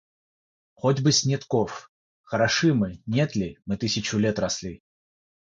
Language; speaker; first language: Russian; non-native, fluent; Georgian